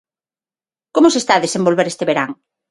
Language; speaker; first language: Galician; non-native, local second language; Spanish